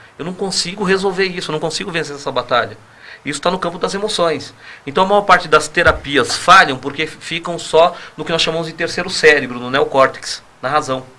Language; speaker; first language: Portuguese; native; Portuguese